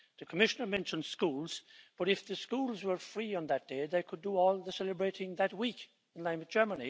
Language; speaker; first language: English; native; English